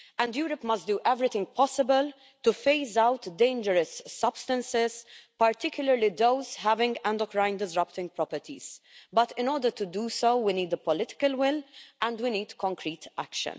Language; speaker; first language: English; non-native, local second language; Maltese